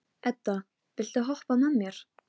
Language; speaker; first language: Icelandic; non-native, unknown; Polish